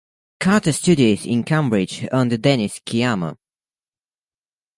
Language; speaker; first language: English; native; English